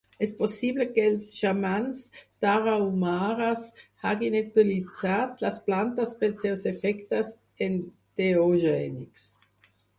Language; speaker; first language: Catalan; non-native, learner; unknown